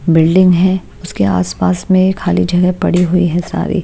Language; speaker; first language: Hindi; native; Hindi